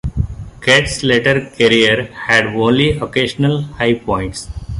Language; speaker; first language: English; non-native, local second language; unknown